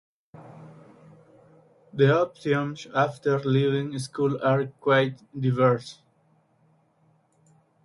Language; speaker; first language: English; native; English